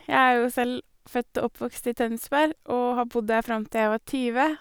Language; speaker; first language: Norwegian; native; Norwegian